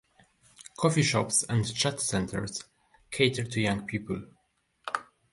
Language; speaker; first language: English; non-native, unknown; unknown